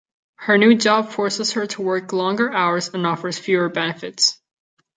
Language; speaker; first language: English; non-native, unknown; Catalan